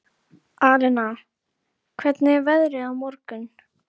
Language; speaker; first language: Icelandic; native; Icelandic